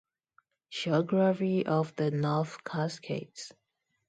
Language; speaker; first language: English; non-native, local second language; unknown